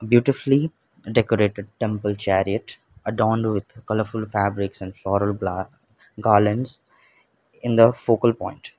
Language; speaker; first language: English; non-native, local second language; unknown